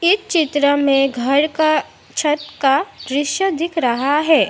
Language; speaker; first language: Hindi; non-native, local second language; Assamese